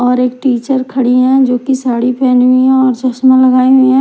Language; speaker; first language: Hindi; non-native, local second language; Punjabi